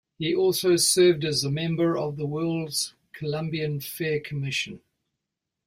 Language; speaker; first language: English; native; English